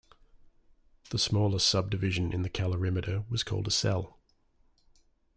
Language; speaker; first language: English; native; English